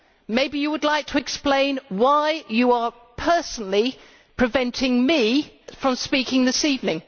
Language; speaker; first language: English; native; English